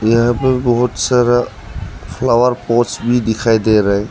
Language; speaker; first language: Hindi; non-native, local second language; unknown